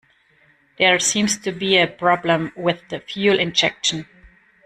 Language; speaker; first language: English; non-native, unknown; German